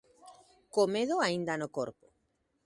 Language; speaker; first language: Galician; native; Galician